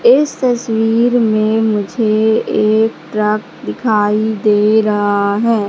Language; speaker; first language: Hindi; native; Hindi